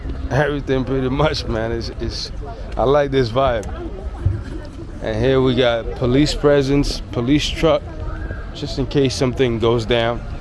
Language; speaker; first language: English; early bilingual, other home language; Spanish